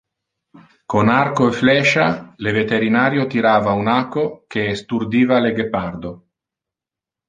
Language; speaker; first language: Interlingua; non-native, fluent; Italian